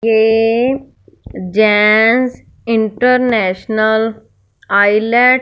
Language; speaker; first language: Hindi; non-native, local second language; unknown